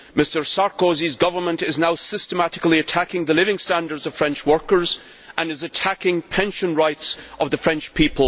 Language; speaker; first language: English; native; English